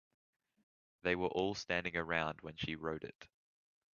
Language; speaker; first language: English; native; English